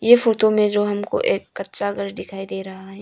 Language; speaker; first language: Hindi; non-native, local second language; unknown